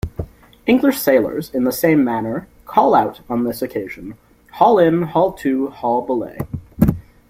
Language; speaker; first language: English; native; English